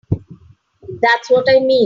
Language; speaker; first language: English; non-native, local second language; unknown